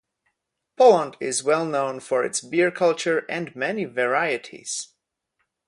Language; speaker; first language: English; non-native, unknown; Polish